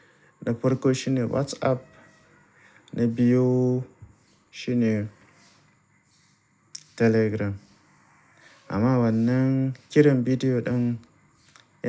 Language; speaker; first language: Hausa; native; Hausa